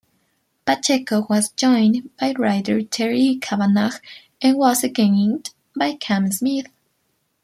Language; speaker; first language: English; non-native, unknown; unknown